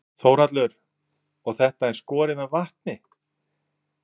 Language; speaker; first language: Icelandic; native; Icelandic